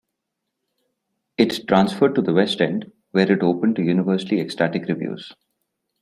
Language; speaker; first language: English; non-native, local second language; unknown